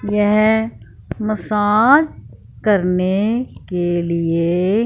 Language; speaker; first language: Hindi; non-native, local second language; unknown